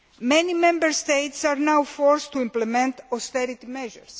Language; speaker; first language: English; non-native, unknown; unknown